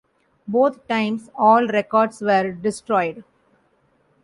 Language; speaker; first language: English; non-native, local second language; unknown